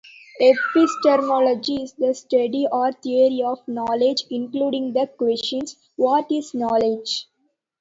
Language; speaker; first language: English; non-native, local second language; Tamil